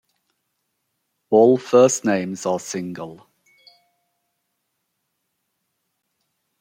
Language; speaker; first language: English; native; English